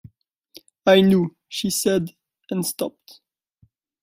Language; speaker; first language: English; non-native, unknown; French